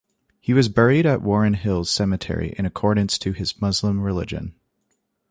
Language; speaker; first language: English; native; English